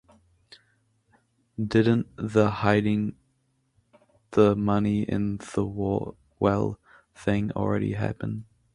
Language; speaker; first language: English; native; English